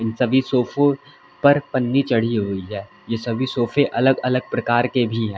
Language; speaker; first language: Hindi; native; Hindi